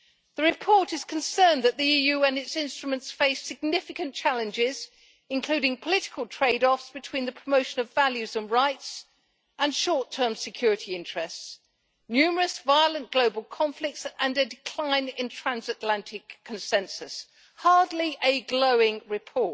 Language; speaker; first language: English; native; English